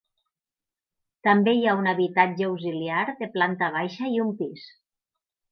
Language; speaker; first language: Catalan; native; Catalan